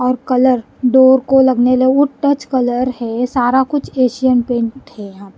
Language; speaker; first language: Hindi; non-native, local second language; Punjabi